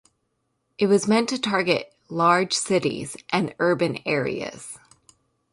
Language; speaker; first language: English; native; English